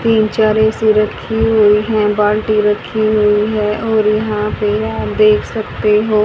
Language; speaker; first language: Hindi; native; Hindi